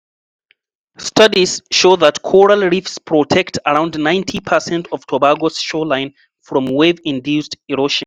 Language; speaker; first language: English; non-native, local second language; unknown